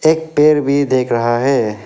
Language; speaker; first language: Hindi; non-native, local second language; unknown